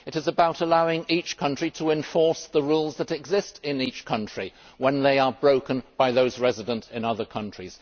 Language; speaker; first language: English; native; English